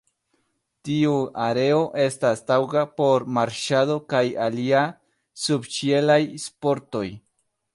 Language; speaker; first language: Esperanto; non-native, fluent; Spanish